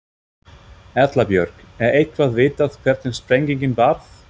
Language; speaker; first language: Icelandic; non-native, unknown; German